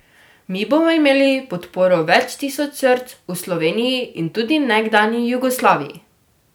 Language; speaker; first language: Slovenian; native; Slovenian